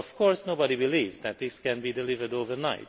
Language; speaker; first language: English; non-native, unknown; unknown